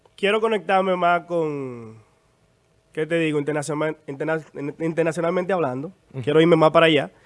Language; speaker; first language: Spanish; native; Spanish